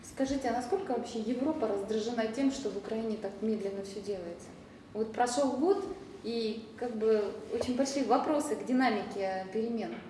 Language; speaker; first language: Russian; native; Russian